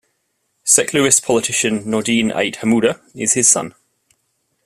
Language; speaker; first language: English; native; English